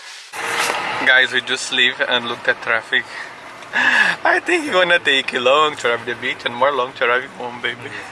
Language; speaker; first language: English; non-native, learner; Portuguese